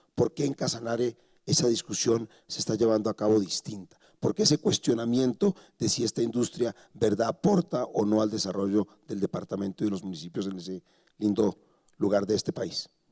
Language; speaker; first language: Spanish; native; Spanish